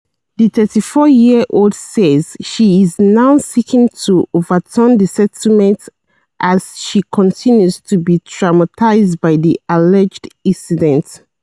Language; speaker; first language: English; non-native, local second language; Yoruba